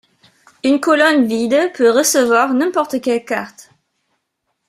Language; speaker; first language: French; non-native, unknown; German